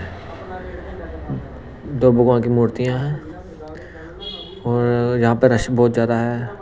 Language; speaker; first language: Hindi; non-native, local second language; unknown